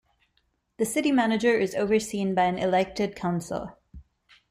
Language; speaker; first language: English; non-native, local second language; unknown